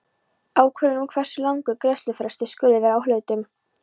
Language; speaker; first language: Icelandic; non-native, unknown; Polish